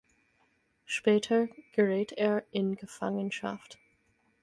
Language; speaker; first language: German; non-native, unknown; English